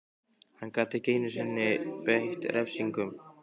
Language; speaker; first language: Icelandic; native; Icelandic